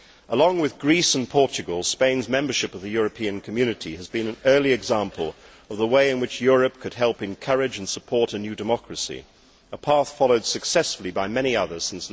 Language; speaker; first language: English; native; English